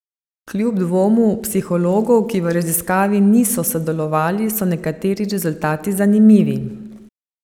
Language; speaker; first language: Slovenian; native; Slovenian